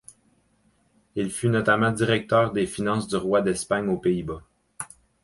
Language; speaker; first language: French; native; French